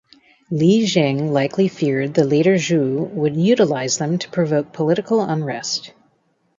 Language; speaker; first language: English; native; English